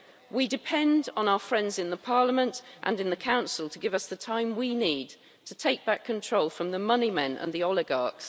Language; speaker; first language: English; native; English